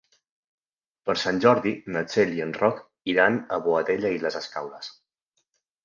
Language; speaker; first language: Catalan; native; Catalan